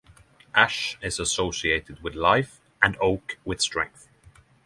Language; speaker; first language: English; non-native, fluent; Norwegian